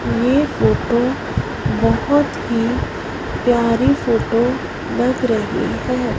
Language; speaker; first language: Hindi; non-native, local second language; Punjabi